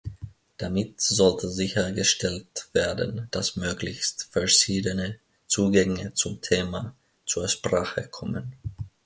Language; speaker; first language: German; non-native, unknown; Finnish